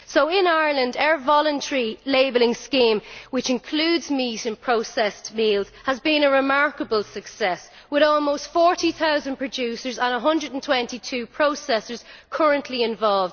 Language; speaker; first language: English; native; English